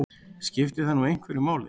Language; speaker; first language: Icelandic; native; Icelandic